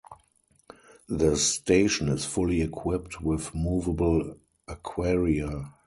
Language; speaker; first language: English; non-native, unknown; German